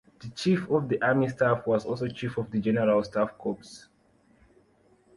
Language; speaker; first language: English; non-native, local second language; Kinyarwanda